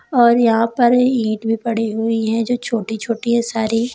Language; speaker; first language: Hindi; native; Hindi